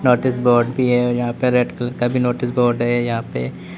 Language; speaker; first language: Hindi; native; Hindi